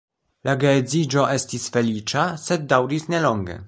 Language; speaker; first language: Esperanto; non-native, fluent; Polish